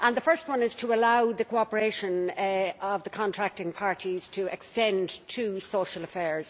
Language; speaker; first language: English; native; English